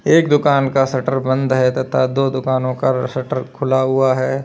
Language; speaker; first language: Hindi; native; Hindi